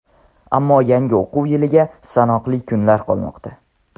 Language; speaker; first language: Uzbek; non-native, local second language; Tajik